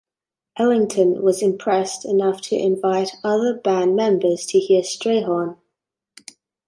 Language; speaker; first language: English; native; English